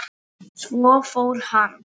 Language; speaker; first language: Icelandic; non-native, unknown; English